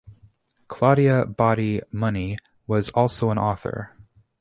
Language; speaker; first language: English; native; English